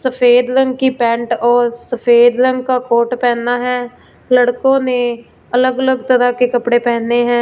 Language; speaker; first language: Hindi; non-native, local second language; Punjabi